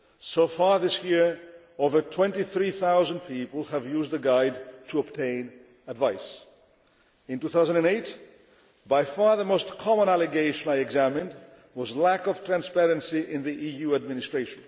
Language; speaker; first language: English; non-native, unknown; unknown